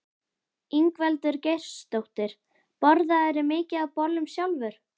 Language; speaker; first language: Icelandic; native; Icelandic